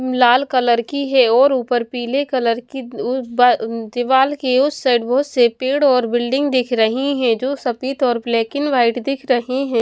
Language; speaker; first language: Hindi; non-native, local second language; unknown